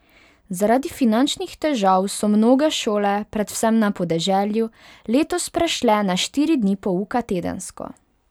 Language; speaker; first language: Slovenian; non-native, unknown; Hungarian